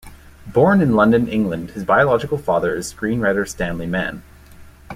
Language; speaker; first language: English; native; English